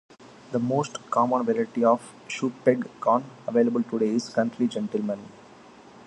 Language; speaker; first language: English; non-native, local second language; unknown